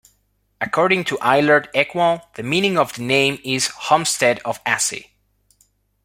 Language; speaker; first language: English; non-native, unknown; Spanish